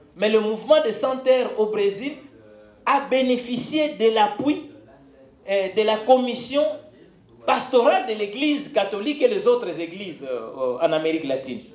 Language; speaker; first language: French; non-native, local second language; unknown